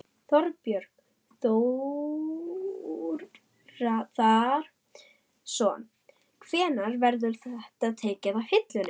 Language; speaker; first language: Icelandic; non-native, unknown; German